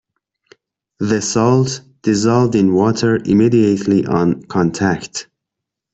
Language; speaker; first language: English; non-native, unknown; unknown